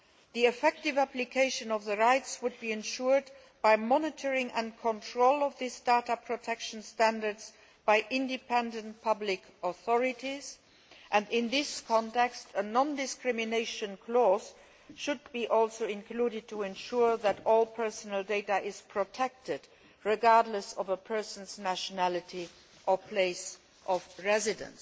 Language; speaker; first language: English; non-native, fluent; Luxembourgish